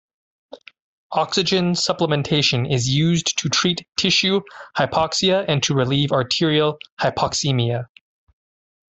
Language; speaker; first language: English; native; English